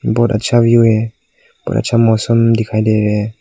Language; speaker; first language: Hindi; non-native, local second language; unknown